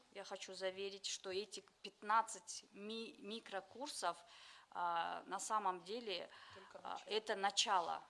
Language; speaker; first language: Russian; non-native, local second language; Kyrgyz